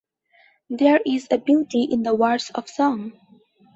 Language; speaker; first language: English; non-native, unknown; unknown